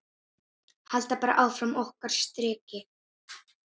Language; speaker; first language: Icelandic; native; Icelandic